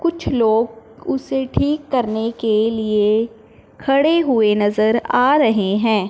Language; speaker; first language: Hindi; non-native, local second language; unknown